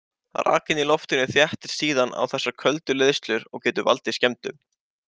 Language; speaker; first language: Icelandic; native; Icelandic